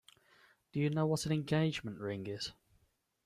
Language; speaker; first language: English; native; English